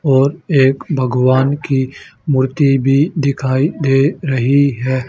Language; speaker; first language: Hindi; native; Hindi